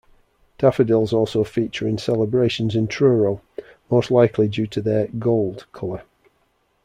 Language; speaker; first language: English; native; English